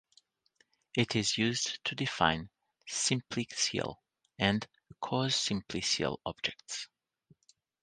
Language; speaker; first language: English; non-native, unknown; Portuguese